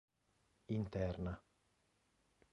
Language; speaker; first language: Esperanto; non-native, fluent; Italian